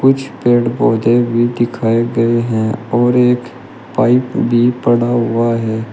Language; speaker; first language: Hindi; native; Hindi